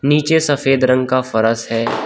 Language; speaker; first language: Hindi; native; Hindi